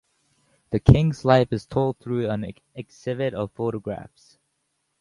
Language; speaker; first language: English; native; English